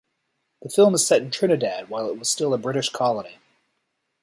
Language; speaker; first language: English; native; English